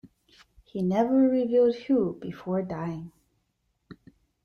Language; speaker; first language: English; native; English